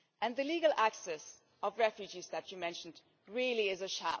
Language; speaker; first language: English; non-native, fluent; German